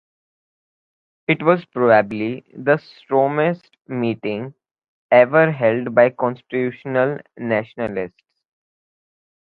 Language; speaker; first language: English; non-native, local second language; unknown